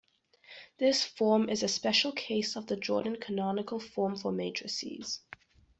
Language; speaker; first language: English; native; English